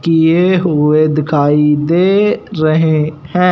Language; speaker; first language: Hindi; non-native, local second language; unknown